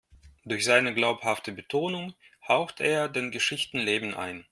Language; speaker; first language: German; non-native, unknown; Russian